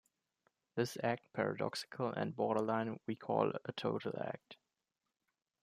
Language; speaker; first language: English; non-native, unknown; German